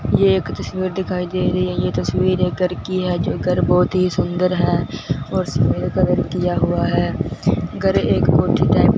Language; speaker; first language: Hindi; non-native, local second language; Punjabi